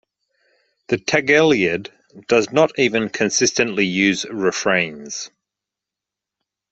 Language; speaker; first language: English; native; English